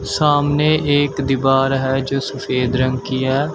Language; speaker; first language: Hindi; native; Hindi